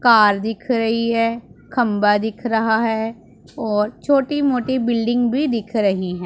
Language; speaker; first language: Hindi; non-native, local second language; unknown